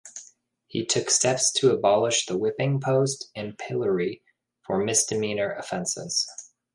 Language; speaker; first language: English; native; English